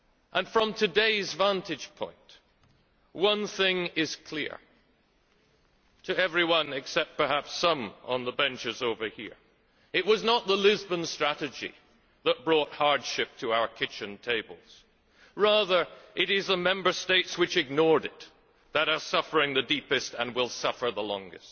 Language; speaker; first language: English; native; English